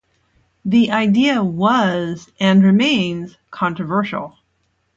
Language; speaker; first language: English; native; English